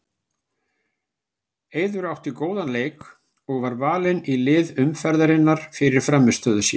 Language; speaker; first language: Icelandic; native; Icelandic